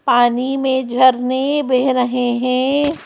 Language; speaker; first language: Hindi; native; Hindi